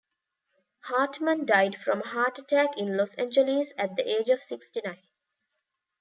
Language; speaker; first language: English; non-native, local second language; Tamil